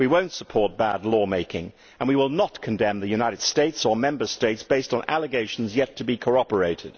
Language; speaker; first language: English; native; English